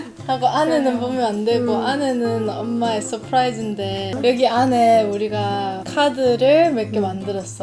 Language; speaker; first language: Korean; early bilingual, other home language; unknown